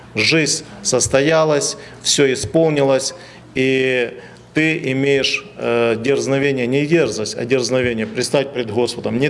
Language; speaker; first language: Russian; non-native, local second language; Ukrainian